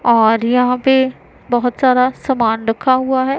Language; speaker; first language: Hindi; non-native, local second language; Punjabi